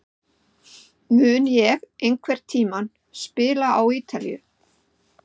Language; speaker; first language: Icelandic; native; Icelandic